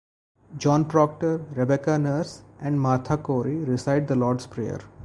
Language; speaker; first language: English; non-native, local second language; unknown